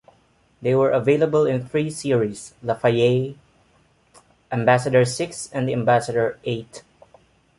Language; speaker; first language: English; non-native, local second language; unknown